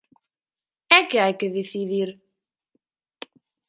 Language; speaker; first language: Galician; native; Galician